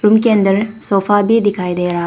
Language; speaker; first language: Hindi; non-native, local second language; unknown